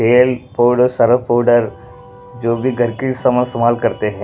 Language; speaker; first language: Hindi; non-native, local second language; Punjabi